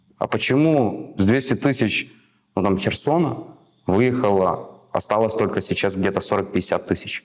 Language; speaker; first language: Russian; non-native, local second language; Ukrainian